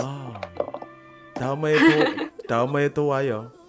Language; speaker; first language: Korean; non-native, learner; Indonesian